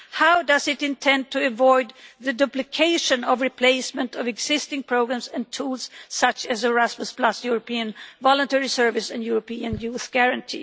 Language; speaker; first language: English; non-native, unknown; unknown